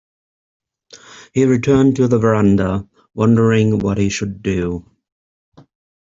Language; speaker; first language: English; native; English